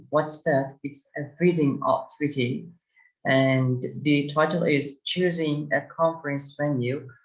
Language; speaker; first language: English; non-native, fluent; Turkish